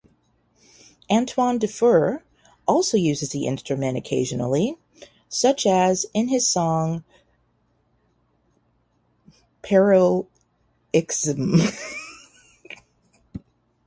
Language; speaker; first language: English; native; English